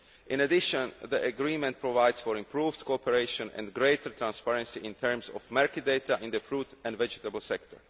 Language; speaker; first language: English; non-native, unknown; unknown